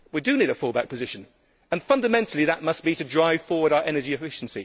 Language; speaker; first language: English; native; English